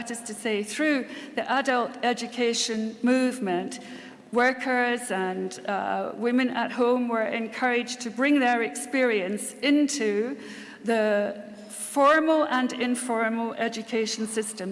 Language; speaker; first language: English; native; English